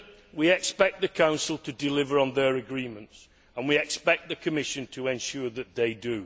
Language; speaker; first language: English; native; English